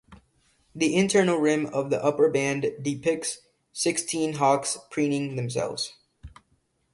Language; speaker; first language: English; native; English